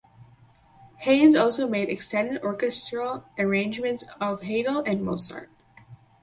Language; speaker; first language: English; native; English